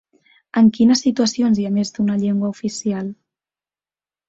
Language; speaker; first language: Catalan; native; Catalan